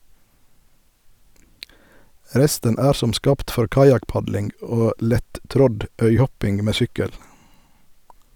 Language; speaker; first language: Norwegian; native; Norwegian